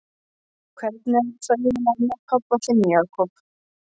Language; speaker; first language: Icelandic; non-native, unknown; Polish